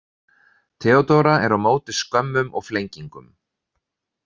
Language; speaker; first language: Icelandic; native; Icelandic